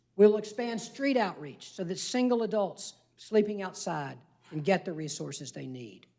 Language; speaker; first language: English; native; English